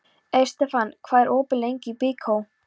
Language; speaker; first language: Icelandic; non-native, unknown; Polish